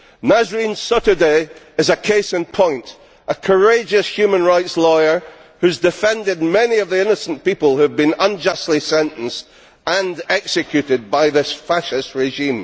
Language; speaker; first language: English; native; English